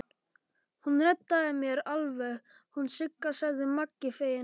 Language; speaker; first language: Icelandic; non-native, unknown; Polish